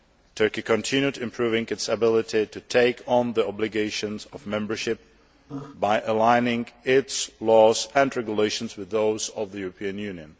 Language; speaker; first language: English; non-native, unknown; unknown